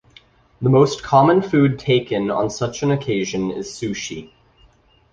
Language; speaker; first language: English; native; English